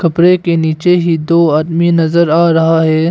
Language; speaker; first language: Hindi; non-native, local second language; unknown